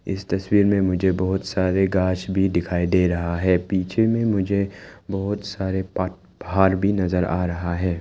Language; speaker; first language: Hindi; non-native, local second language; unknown